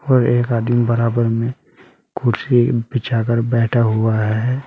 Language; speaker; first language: Hindi; native; Hindi